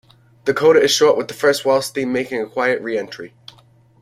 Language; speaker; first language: English; native; English